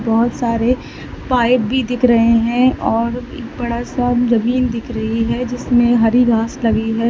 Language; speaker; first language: Hindi; native; Hindi